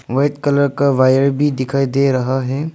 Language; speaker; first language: Hindi; early bilingual, other home language; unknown